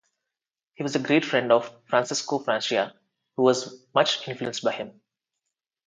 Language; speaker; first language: English; non-native, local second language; Telugu